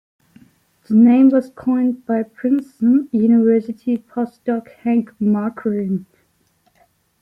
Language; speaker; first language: English; non-native, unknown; German